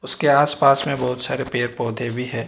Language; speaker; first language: Hindi; non-native, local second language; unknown